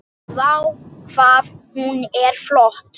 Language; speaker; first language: Icelandic; non-native, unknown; English